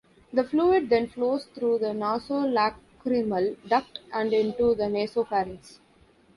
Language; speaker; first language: English; non-native, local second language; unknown